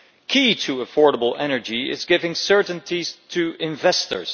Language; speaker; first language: English; non-native, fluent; Dutch